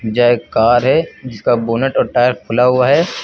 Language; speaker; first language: Hindi; native; Hindi